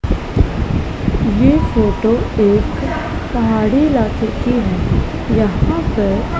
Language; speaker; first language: Hindi; non-native, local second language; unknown